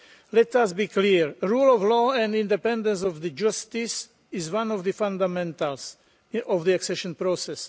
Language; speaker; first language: English; non-native, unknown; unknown